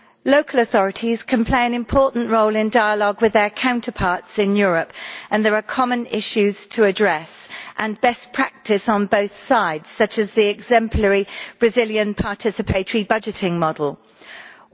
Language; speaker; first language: English; native; English